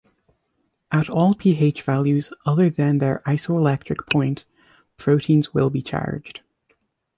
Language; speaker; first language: English; native; English